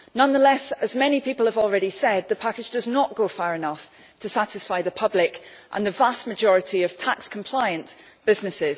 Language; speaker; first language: English; native; English